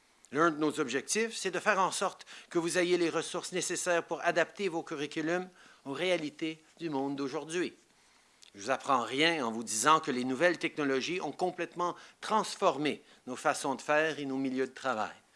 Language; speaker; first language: French; early bilingual, heritage; French